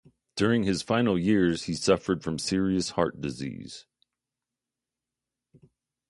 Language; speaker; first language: English; native; English